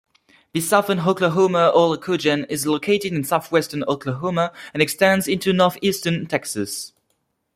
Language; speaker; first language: English; non-native, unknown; French